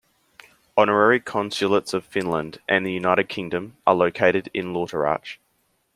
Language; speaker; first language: English; native; English